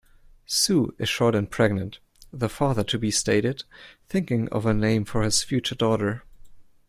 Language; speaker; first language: English; non-native, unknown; German